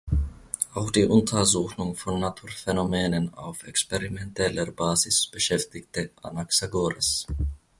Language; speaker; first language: German; non-native, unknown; Finnish